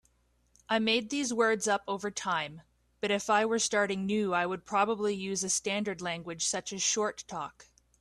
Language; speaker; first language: English; native; English